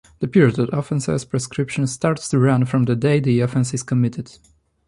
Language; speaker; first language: English; non-native, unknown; Polish